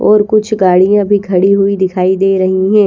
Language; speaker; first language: Hindi; native; Hindi